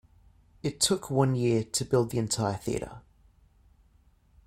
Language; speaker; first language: English; native; English